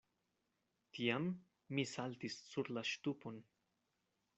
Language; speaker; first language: Esperanto; non-native, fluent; Spanish